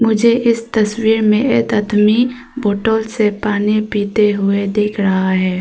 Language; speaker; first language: Hindi; early bilingual, other home language; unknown